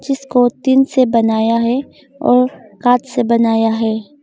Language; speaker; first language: Hindi; non-native, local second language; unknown